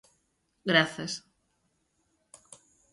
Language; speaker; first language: Galician; native; Galician